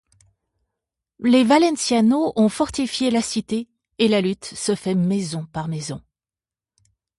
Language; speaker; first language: French; native; French